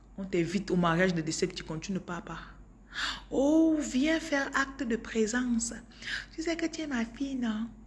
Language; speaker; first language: French; non-native, local second language; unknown